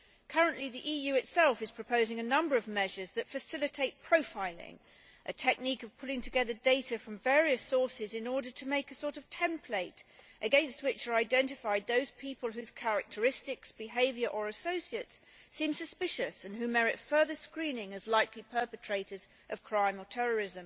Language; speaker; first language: English; native; English